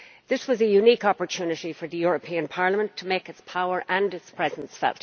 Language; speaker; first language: English; native; English